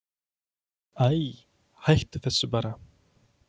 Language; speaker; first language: Icelandic; non-native, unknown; Polish